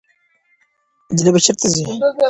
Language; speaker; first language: English; native; English